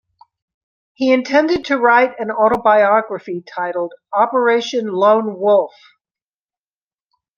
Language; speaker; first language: English; native; English